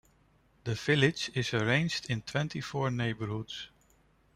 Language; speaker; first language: English; non-native, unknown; Dutch